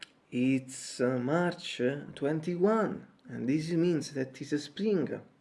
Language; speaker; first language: English; non-native, learner; Italian